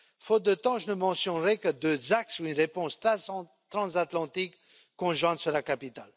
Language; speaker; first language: French; non-native, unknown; Romanian